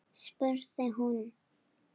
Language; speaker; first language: Icelandic; non-native, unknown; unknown